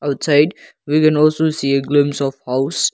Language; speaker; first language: English; non-native, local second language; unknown